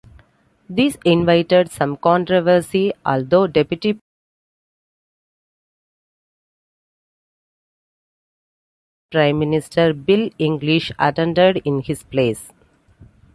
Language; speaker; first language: English; non-native, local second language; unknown